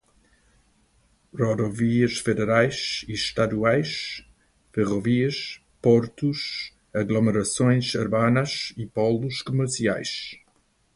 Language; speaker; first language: Portuguese; non-native, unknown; English